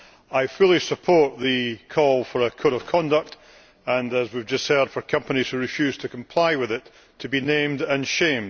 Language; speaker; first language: English; native; English